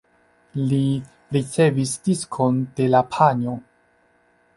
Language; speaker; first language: Esperanto; non-native, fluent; Chinese